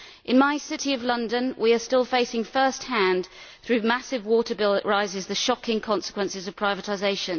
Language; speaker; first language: English; native; English